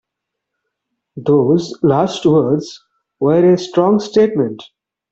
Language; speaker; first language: English; non-native, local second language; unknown